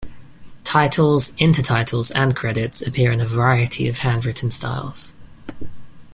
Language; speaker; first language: English; native; English